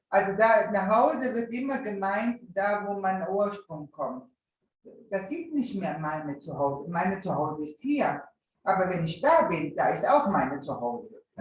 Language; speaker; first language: German; early bilingual, other home language; Italian